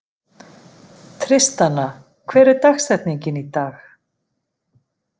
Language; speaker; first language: Icelandic; native; Icelandic